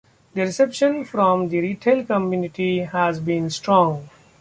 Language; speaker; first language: English; non-native, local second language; Marathi